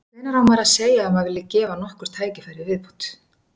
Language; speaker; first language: Icelandic; native; Icelandic